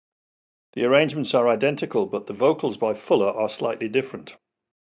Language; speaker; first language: English; native; English